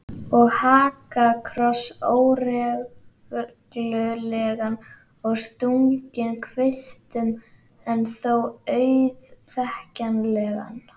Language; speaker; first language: Icelandic; native; Icelandic